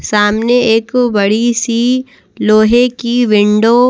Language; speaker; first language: Hindi; native; Hindi